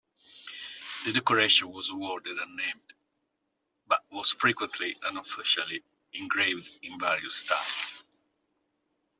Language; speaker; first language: English; non-native, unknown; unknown